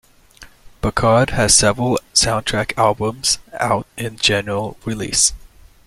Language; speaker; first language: English; native; English